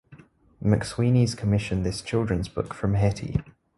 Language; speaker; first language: English; native; English